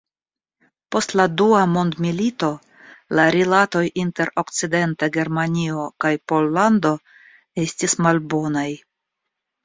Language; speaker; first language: Esperanto; non-native, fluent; Russian